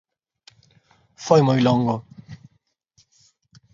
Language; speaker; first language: Galician; non-native, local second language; Spanish